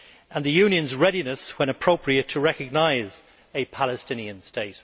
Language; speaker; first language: English; native; English